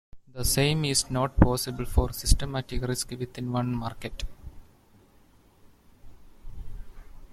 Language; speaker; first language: English; non-native, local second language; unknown